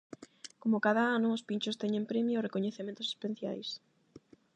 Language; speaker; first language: Galician; non-native, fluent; Spanish